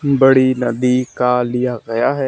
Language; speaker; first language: Hindi; native; Hindi